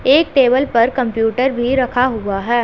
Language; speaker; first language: Hindi; non-native, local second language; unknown